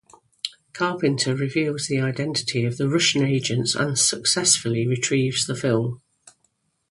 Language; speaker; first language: English; native; English